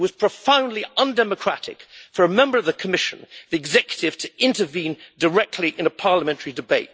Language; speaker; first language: English; native; English